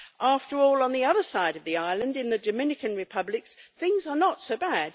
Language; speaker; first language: English; native; English